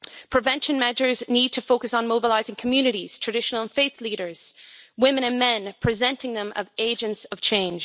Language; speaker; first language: English; native; English